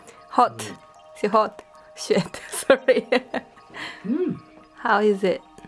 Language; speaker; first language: English; non-native, fluent; Korean